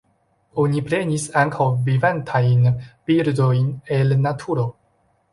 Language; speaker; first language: Esperanto; non-native, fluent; Chinese